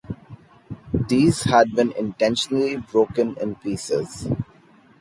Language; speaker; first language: English; non-native, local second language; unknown